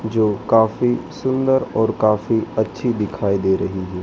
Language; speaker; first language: Hindi; native; Hindi